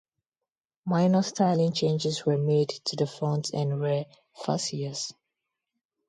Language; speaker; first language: English; non-native, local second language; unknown